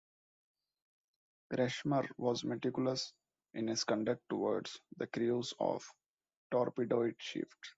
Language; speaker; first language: English; non-native, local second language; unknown